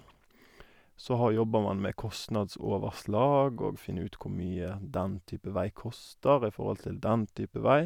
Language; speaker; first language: Norwegian; native; Norwegian